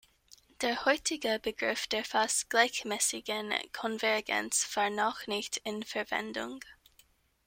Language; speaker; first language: German; non-native, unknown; English